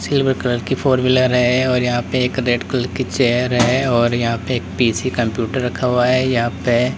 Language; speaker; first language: Hindi; native; Hindi